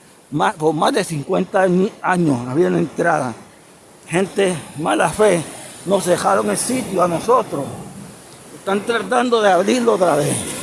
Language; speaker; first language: Spanish; native; Spanish